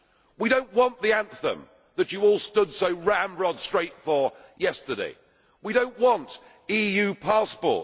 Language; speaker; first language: English; native; English